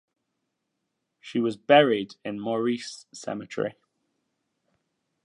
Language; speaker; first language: English; native; English